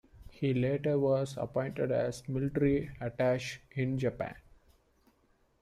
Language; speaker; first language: English; non-native, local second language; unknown